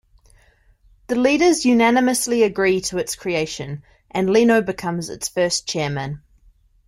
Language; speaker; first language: English; native; English